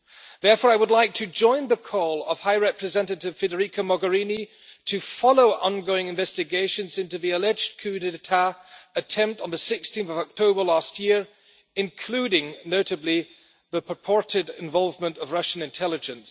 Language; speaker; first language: English; non-native, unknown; German